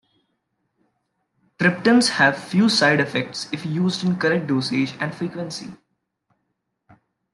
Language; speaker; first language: English; non-native, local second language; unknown